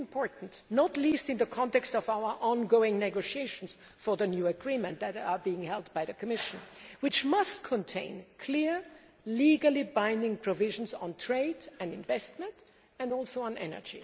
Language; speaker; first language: English; non-native, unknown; German